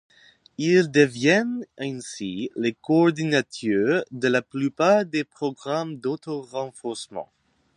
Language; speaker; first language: French; non-native, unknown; English